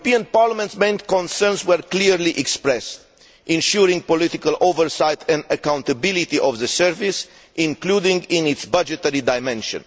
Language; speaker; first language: English; non-native, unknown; Romanian